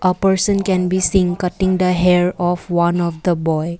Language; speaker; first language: English; non-native, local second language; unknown